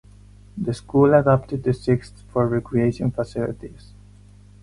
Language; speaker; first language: English; non-native, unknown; Spanish